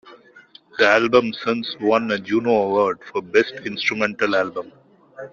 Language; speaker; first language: English; non-native, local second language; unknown